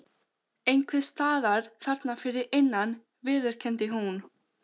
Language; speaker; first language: Icelandic; non-native, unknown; Albanian